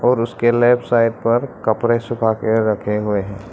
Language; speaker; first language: Hindi; non-native, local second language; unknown